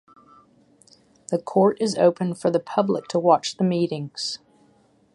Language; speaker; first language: English; native; English